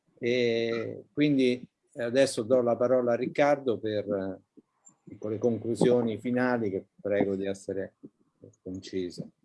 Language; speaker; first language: Italian; native; Italian